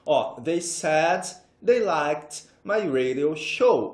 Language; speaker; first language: English; non-native, fluent; Portuguese